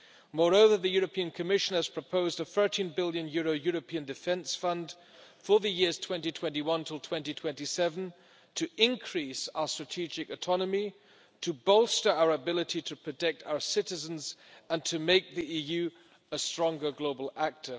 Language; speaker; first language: English; non-native, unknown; German